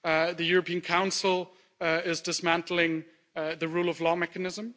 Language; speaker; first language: English; non-native, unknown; German